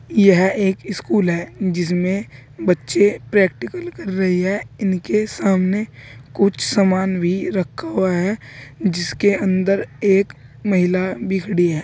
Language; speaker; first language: Hindi; native; Hindi